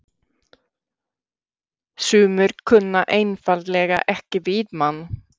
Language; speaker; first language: Icelandic; non-native, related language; Swedish